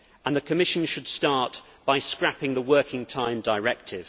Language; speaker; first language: English; native; English